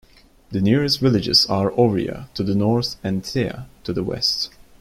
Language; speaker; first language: English; non-native, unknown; Turkish